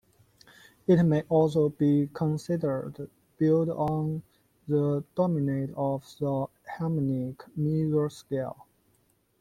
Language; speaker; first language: English; non-native, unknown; Chinese